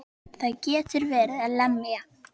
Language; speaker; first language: Icelandic; native; Icelandic